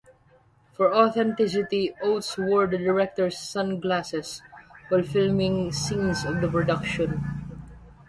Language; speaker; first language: English; non-native, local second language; Waray